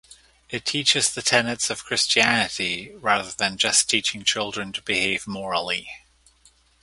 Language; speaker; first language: English; native; English